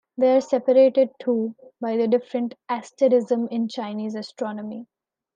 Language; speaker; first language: English; non-native, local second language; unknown